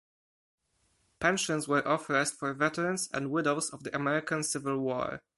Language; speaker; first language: English; non-native, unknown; Polish